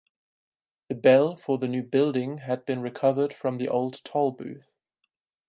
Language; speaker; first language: English; non-native, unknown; German